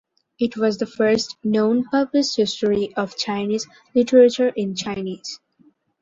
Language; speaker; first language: English; non-native, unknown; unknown